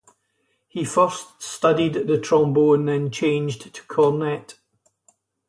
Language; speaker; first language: English; native; English